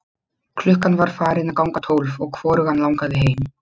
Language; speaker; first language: Icelandic; non-native, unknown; Polish